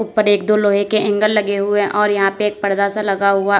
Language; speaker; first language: Hindi; native; Hindi